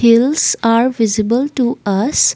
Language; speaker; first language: English; non-native, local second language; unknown